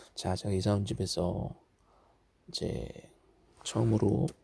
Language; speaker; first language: Korean; native; Korean